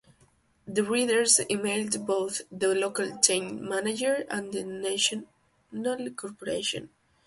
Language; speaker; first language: English; non-native, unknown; Catalan